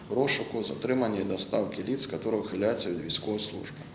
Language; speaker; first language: Ukrainian; non-native, local second language; Russian